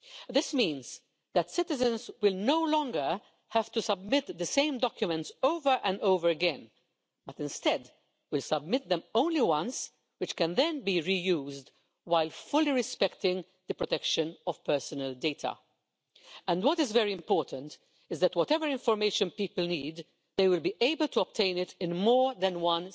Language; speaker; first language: English; non-native, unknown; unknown